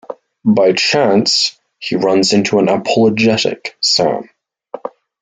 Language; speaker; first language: English; native; English